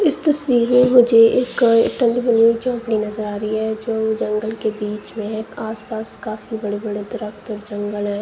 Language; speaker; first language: Hindi; non-native, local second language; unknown